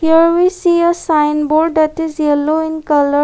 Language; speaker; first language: English; non-native, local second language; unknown